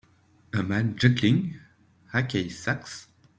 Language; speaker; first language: English; native; English